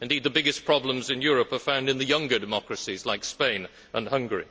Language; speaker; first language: English; native; English